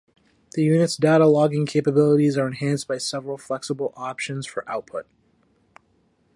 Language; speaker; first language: English; native; English